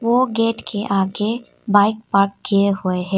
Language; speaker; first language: Hindi; non-native, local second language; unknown